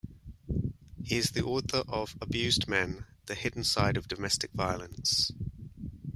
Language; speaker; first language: English; native; English